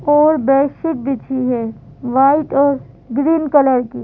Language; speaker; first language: Hindi; native; Hindi